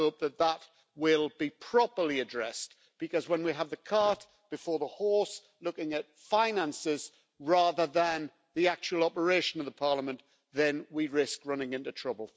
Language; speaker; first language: English; native; English